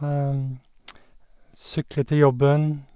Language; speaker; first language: Norwegian; native; Norwegian